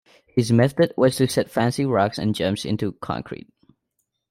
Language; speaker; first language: English; non-native, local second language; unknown